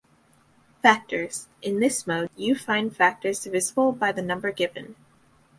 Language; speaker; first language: English; native; English